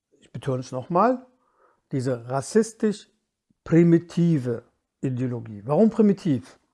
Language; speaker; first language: German; non-native, fluent; Kurdish